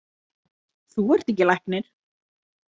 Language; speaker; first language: Icelandic; native; Icelandic